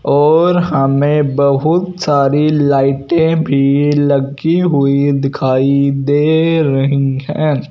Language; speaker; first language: Hindi; non-native, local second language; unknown